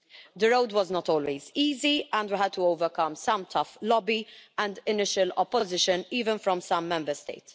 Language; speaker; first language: English; non-native, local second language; Maltese